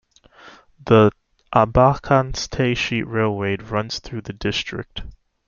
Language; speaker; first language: English; native; English